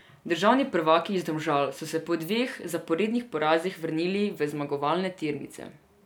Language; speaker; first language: Slovenian; non-native, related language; Serbian